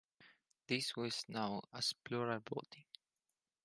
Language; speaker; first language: English; non-native, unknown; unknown